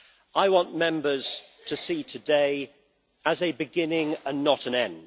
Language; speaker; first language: English; native; English